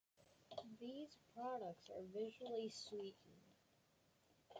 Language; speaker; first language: English; native; English